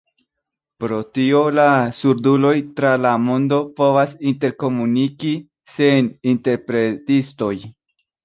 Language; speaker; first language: Esperanto; non-native, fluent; Spanish